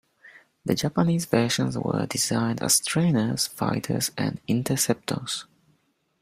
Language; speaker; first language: English; non-native, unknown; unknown